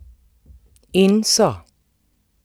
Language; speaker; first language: Slovenian; native; Slovenian